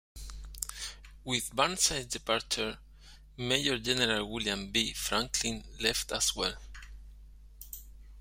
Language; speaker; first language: English; non-native, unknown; Spanish